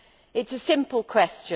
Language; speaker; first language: English; native; English